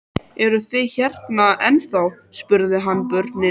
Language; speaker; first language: Icelandic; native; Icelandic